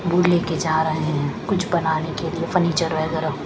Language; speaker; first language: Hindi; non-native, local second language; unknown